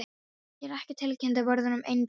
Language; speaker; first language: Icelandic; non-native, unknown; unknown